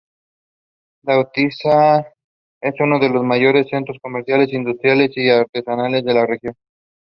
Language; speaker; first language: English; non-native, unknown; Spanish